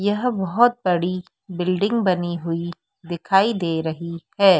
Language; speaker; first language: Hindi; native; Hindi